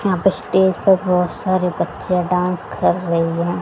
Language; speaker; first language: Hindi; native; Hindi